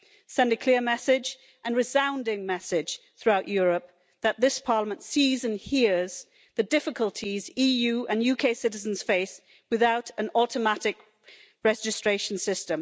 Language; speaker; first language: English; native; English